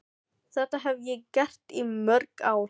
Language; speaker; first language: Icelandic; non-native, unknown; Filipino